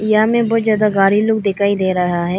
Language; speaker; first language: Hindi; non-native, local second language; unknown